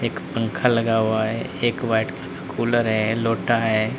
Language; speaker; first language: Hindi; native; Hindi